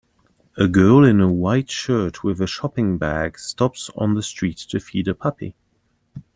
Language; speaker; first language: English; native; English